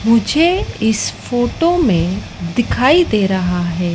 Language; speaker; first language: Hindi; native; Hindi